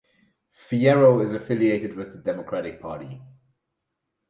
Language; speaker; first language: English; non-native, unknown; German